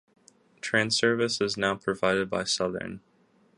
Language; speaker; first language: English; native; English